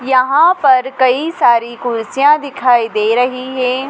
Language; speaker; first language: Hindi; native; Hindi